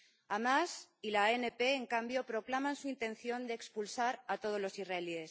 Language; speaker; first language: Spanish; native; Spanish